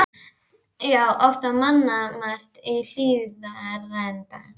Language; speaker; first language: Icelandic; native; Icelandic